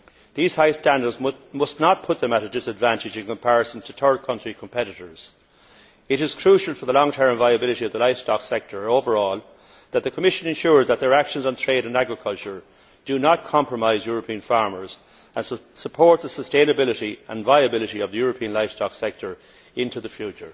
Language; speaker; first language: English; native; English